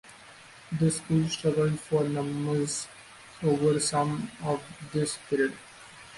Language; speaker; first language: English; non-native, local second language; Marathi